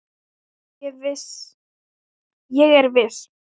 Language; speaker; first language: Icelandic; non-native, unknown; Thai